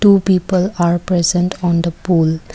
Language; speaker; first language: English; non-native, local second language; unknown